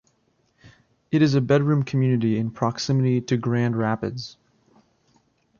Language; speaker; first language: English; native; English